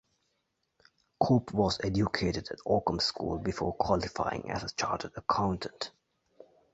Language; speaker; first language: English; native; English